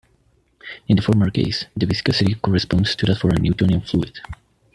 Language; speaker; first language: English; native; English